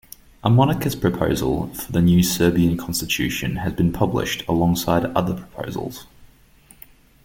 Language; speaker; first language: English; native; English